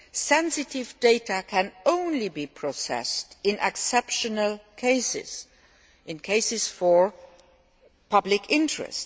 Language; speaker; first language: English; non-native, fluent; Luxembourgish